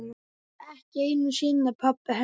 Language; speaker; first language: Icelandic; native; Icelandic